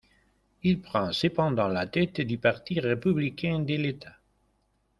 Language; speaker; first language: French; non-native, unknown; Spanish